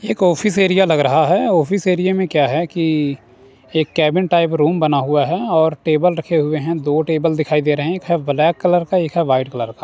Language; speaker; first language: Hindi; non-native, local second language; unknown